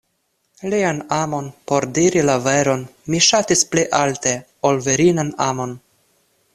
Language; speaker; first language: Esperanto; non-native, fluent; Russian